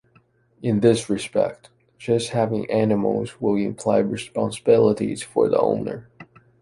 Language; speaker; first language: English; non-native, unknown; Chinese